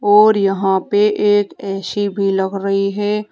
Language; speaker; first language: Hindi; native; Hindi